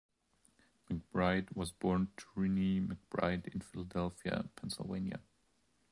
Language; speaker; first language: English; non-native, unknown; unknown